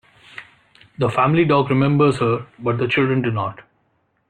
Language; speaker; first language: English; non-native, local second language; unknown